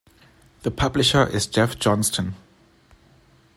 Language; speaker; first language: English; non-native, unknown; German